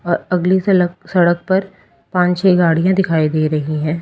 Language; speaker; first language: Hindi; native; Hindi